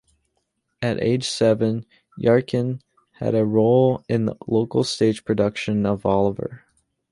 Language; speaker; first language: English; native; English